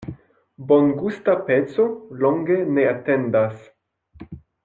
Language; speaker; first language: Esperanto; non-native, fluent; French